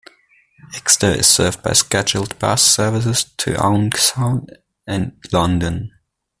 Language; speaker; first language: English; non-native, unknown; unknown